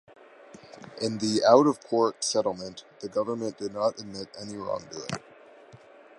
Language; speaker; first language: English; native; English